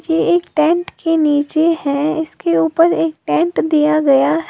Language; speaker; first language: Hindi; native; Hindi